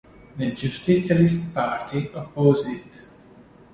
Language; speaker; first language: English; non-native, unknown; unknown